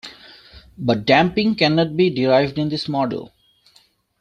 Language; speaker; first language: English; native; English